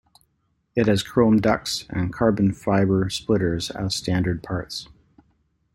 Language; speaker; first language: English; native; English